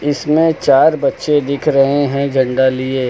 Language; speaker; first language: Hindi; native; Hindi